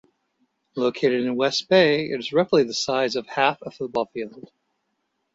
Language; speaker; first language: English; native; English